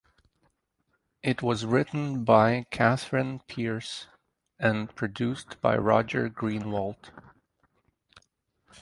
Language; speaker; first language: English; native; English